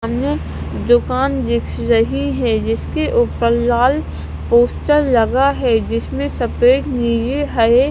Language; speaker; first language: Hindi; non-native, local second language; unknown